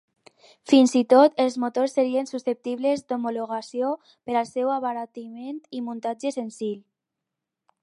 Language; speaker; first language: Catalan; non-native, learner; Spanish